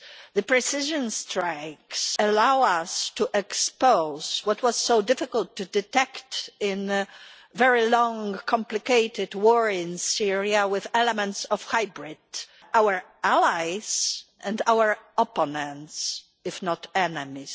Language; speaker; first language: English; non-native, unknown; Polish